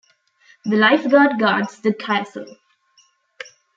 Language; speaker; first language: English; non-native, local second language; Tamil